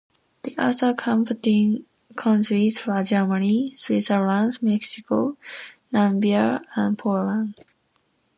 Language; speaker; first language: English; non-native, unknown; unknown